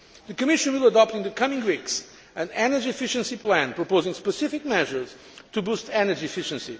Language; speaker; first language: English; non-native, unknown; Portuguese